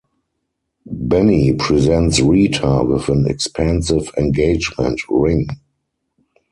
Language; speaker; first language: English; non-native, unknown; German